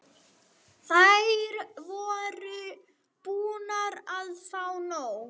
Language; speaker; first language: Icelandic; non-native, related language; Swedish